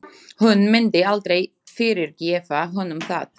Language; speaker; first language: Icelandic; non-native, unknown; Slovak